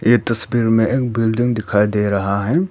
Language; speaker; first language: Hindi; non-native, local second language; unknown